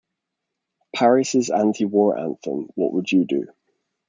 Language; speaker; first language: English; native; English